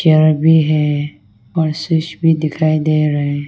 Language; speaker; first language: Hindi; non-native, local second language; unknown